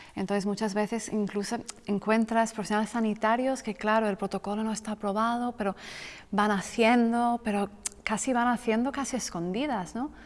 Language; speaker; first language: Spanish; non-native, fluent; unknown